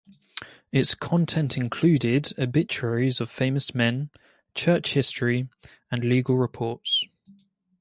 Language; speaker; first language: English; native; English